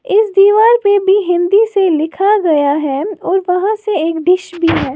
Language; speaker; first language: Hindi; native; Hindi